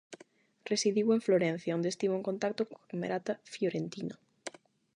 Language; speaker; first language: Galician; non-native, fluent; Spanish